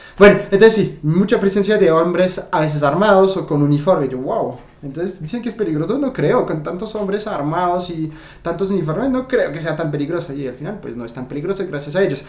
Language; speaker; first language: Spanish; non-native, fluent; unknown